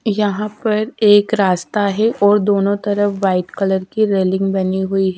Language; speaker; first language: Hindi; non-native, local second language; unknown